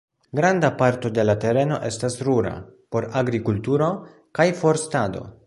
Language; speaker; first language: Esperanto; non-native, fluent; Polish